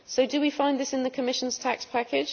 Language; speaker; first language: English; native; English